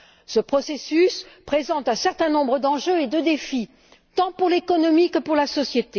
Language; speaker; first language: French; native; French